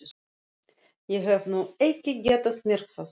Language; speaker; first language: Icelandic; non-native, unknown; Russian